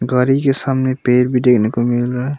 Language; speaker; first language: Hindi; non-native, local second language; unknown